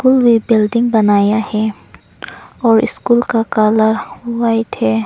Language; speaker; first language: Hindi; non-native, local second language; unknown